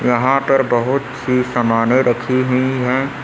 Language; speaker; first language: Hindi; native; Hindi